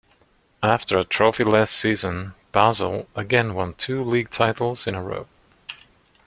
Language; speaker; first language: English; non-native, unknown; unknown